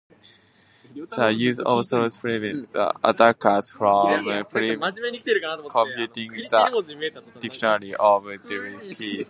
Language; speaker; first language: English; non-native, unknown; Japanese